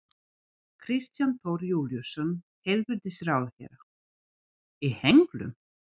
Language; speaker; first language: Icelandic; non-native, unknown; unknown